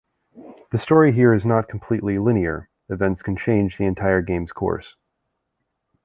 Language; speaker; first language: English; native; English